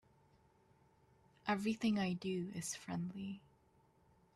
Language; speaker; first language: English; native; English